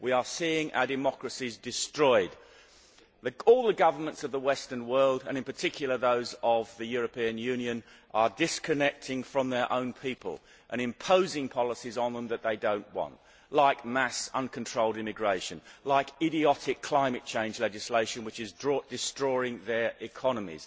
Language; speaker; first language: English; native; English